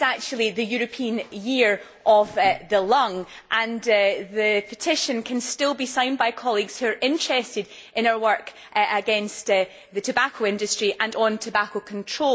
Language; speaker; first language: English; native; English